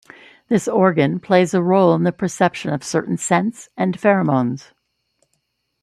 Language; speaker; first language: English; native; English